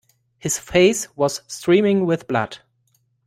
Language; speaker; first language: English; non-native, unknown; German